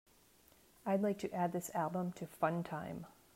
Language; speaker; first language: English; native; English